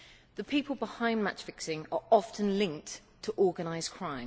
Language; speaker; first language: English; native; English